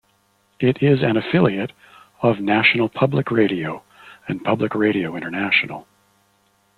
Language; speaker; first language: English; native; English